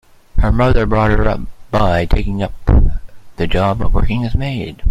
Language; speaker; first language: English; native; English